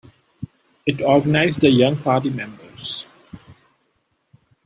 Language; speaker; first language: English; non-native, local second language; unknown